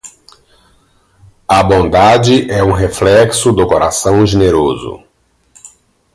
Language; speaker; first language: Portuguese; native; Portuguese